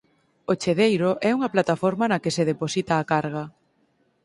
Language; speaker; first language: Galician; native; Galician